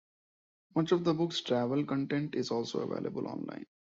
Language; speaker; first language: English; non-native, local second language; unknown